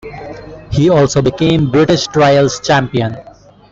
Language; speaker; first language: English; non-native, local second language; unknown